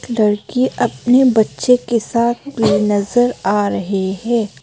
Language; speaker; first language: Hindi; non-native, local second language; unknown